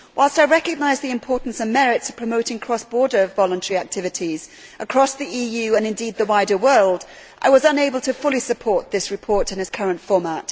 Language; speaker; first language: English; native; English